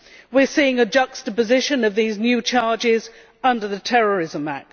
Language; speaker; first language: English; native; English